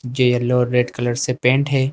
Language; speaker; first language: Hindi; native; Hindi